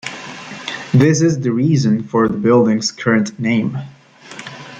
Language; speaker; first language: English; native; English